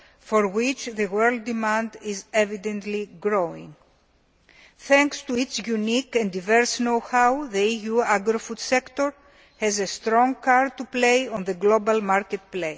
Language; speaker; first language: English; non-native, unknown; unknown